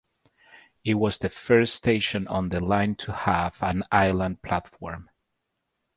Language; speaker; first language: English; native; English